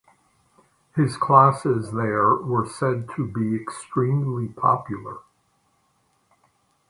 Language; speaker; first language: English; native; English